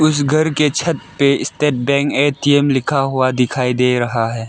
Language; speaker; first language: Hindi; early bilingual, other home language; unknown